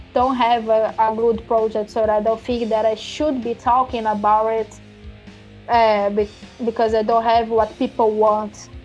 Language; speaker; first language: English; non-native, fluent; Portuguese